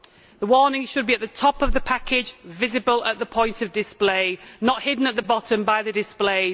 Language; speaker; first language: English; native; English